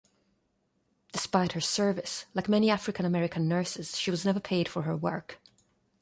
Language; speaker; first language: English; non-native, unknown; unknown